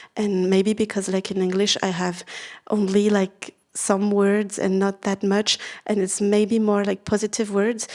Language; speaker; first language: English; non-native, fluent; Vietnamese